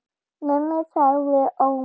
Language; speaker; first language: Icelandic; non-native, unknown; German